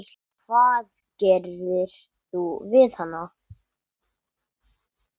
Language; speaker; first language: Icelandic; non-native, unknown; English